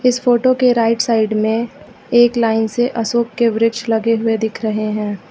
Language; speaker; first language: Hindi; native; Hindi